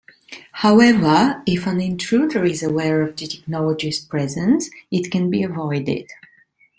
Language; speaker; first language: English; non-native, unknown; Italian